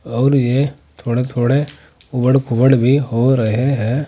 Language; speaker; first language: Hindi; native; Hindi